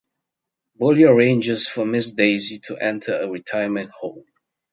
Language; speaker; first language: English; native; English